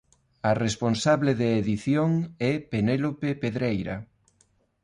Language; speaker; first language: Galician; non-native, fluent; Spanish